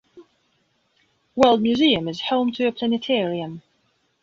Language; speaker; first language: English; non-native, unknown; Belarusian